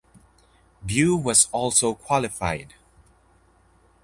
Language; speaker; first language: English; non-native, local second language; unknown